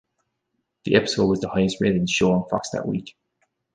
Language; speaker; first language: English; native; English